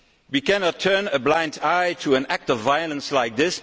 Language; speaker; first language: English; non-native, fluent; Dutch